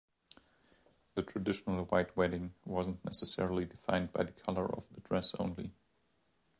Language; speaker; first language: English; non-native, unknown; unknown